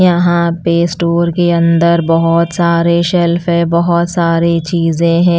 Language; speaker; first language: Hindi; non-native, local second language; Punjabi